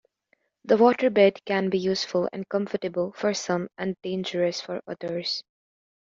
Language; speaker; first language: English; native; English